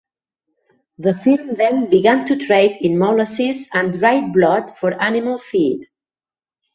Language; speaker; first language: English; non-native, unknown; Catalan